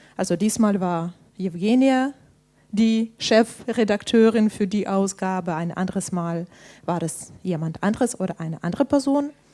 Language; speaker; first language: German; non-native, fluent; Ukrainian